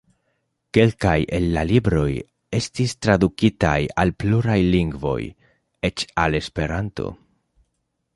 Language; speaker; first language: Esperanto; non-native, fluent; Spanish